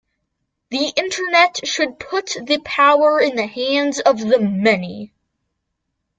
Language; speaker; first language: English; native; English